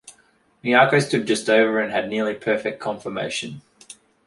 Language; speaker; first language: English; native; English